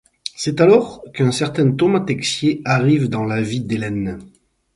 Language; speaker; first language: French; native; French